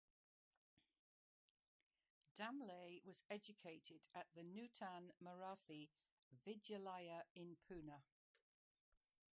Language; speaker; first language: English; native; English